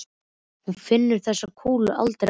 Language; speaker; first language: Icelandic; native; Icelandic